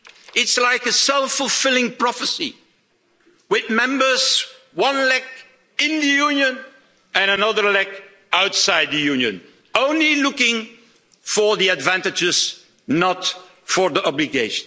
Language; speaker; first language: English; non-native, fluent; Dutch